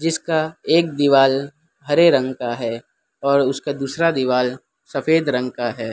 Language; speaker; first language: Hindi; non-native, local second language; Gujarati